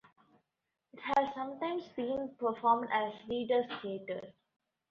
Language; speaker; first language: English; non-native, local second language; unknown